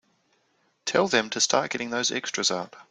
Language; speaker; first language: English; native; English